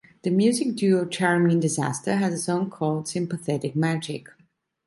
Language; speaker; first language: English; non-native, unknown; Italian